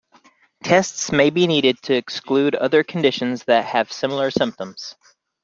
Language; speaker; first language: English; native; English